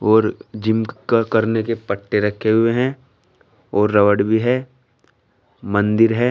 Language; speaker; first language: Hindi; native; Hindi